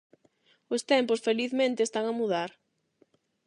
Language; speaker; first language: Galician; non-native, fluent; Spanish